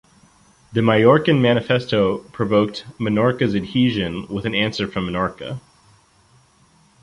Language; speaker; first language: English; native; English